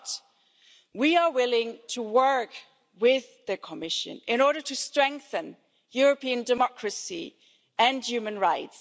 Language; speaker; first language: English; non-native, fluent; German